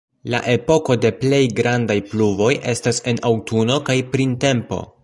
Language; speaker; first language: Esperanto; non-native, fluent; Polish